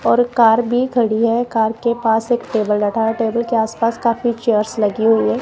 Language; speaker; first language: Hindi; non-native, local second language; Punjabi